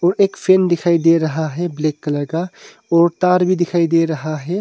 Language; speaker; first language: Hindi; early bilingual, other home language; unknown